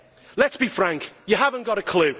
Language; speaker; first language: English; native; English